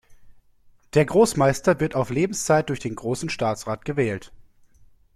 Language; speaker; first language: German; native; German